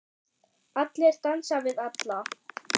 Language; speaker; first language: Icelandic; non-native, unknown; German